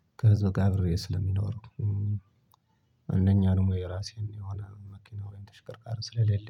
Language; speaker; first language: Amharic; non-native, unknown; Tigrinya